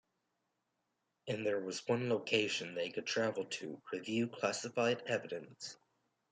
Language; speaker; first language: English; native; English